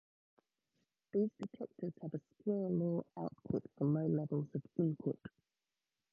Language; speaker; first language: English; native; English